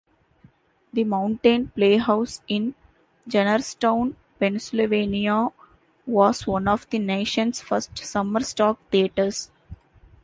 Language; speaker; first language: English; non-native, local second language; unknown